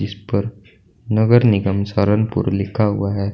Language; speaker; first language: Hindi; native; Hindi